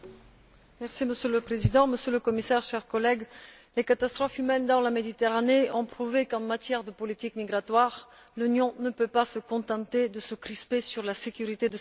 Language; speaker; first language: French; non-native, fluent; Bulgarian